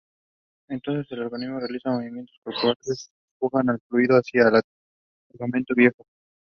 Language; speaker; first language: English; non-native, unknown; Spanish